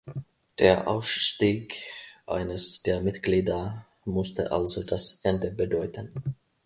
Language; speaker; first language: German; non-native, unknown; Finnish